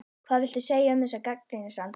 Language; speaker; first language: Icelandic; native; Icelandic